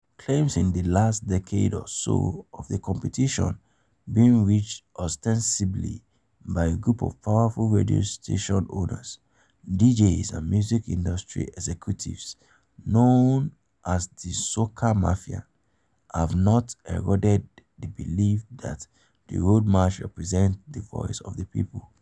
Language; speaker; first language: English; non-native, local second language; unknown